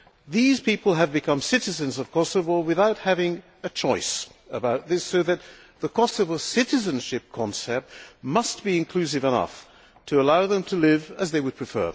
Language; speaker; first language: English; non-native, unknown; Hungarian